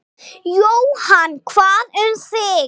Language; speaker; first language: Icelandic; non-native, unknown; English